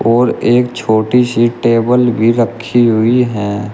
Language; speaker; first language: Hindi; native; Hindi